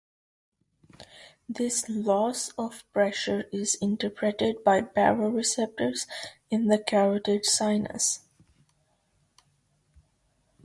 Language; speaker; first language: English; native; English